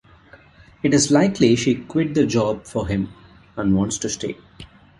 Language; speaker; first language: English; non-native, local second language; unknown